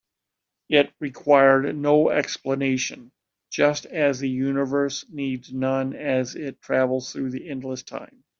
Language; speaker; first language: English; native; English